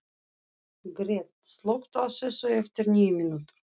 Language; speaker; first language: Icelandic; non-native, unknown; Russian